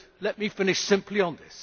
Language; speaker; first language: English; native; English